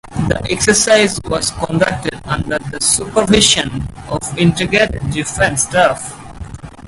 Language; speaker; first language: English; native; English